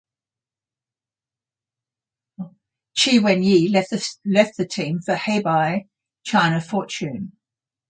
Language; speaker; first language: English; native; English